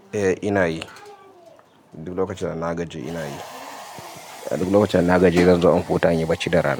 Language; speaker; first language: Hausa; native; Hausa